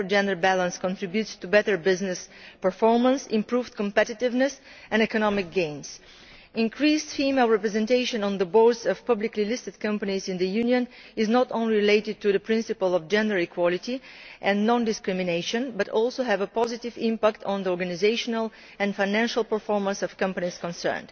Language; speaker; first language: English; non-native, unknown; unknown